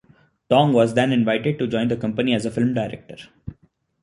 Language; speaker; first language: English; non-native, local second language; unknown